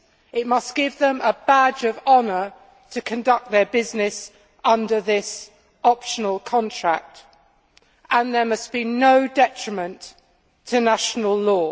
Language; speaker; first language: English; native; English